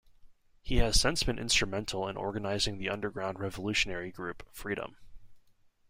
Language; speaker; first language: English; native; English